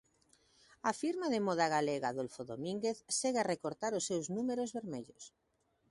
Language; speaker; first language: Galician; native; Galician